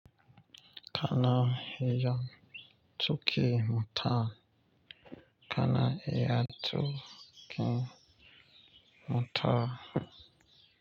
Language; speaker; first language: Hausa; non-native, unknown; Yoruba